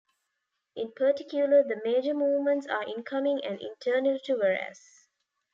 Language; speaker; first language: English; non-native, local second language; Tamil